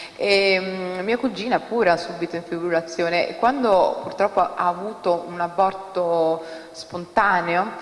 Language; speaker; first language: Italian; early bilingual, other home language; Somali